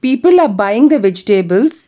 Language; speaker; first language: English; non-native, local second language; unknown